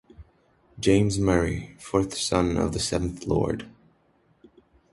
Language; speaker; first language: English; native; English